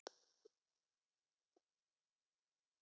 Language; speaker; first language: Icelandic; native; Icelandic